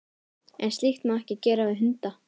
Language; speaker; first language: Icelandic; native; Icelandic